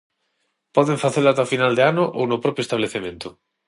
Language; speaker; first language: Galician; non-native, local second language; Spanish